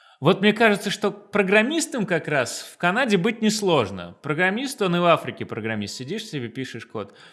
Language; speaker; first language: Russian; native; Russian